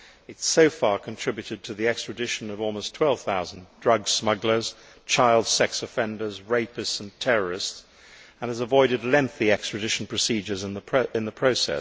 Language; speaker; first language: English; native; English